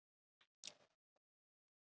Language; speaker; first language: Icelandic; non-native, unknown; Italian